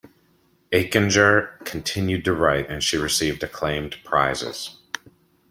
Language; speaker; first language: English; native; English